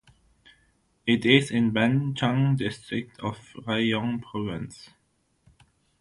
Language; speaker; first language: English; non-native, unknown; German